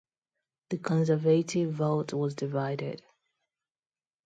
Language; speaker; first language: English; non-native, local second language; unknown